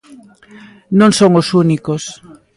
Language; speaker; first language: Galician; native; Galician